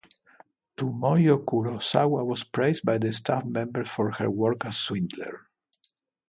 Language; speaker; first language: English; native; English